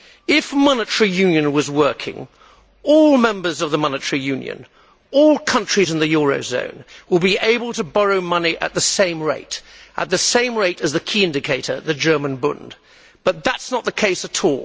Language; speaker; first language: English; native; English